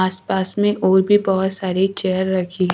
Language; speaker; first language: Hindi; native; Hindi